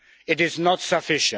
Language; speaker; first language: English; non-native, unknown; Polish